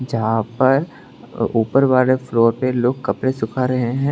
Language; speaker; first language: Hindi; non-native, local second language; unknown